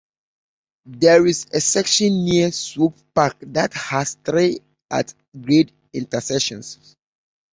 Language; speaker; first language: English; native; English